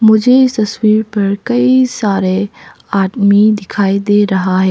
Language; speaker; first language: Hindi; non-native, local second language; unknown